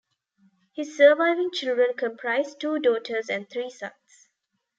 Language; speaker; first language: English; non-native, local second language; Tamil